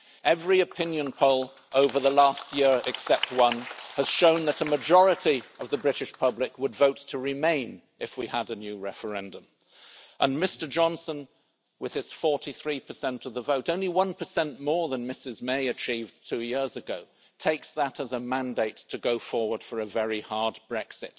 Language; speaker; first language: English; native; English